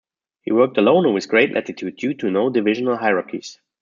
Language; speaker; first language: English; non-native, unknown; German